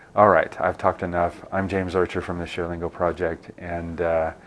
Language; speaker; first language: English; native; English